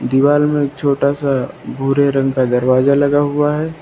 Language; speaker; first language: Hindi; native; Hindi